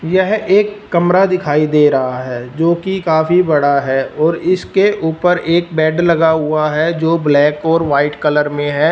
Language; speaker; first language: Hindi; non-native, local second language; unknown